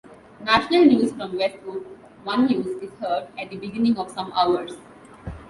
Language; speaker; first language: English; non-native, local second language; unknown